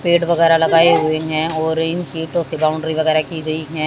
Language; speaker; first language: Hindi; native; Hindi